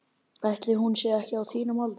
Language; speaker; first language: Icelandic; native; Icelandic